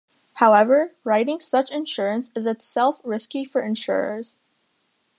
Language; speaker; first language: English; native; English